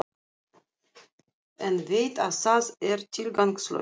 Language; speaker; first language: Icelandic; non-native, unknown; Russian